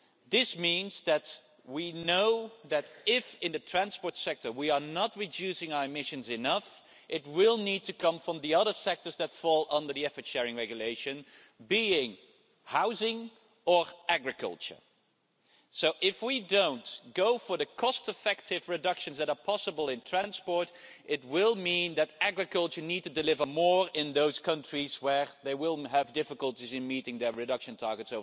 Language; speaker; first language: English; non-native, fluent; Dutch